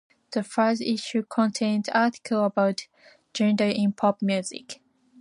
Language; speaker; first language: English; non-native, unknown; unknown